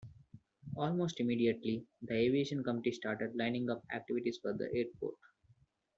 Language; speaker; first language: English; non-native, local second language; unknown